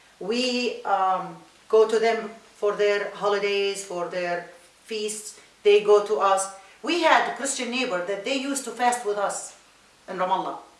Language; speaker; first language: English; non-native, fluent; Arabic